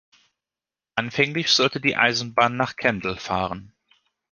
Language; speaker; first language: German; native; German